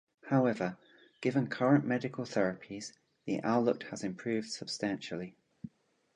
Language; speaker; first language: English; native; English